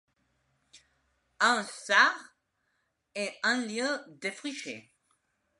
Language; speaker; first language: French; non-native, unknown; Spanish